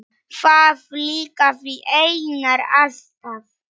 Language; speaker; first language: Icelandic; non-native, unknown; Polish